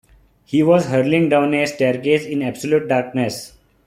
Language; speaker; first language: English; non-native, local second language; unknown